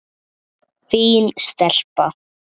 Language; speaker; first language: Icelandic; native; Icelandic